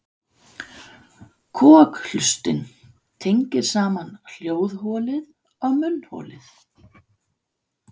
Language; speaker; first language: Icelandic; non-native, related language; Danish